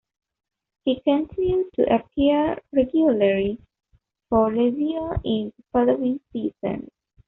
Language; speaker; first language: English; non-native, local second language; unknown